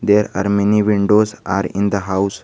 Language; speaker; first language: English; non-native, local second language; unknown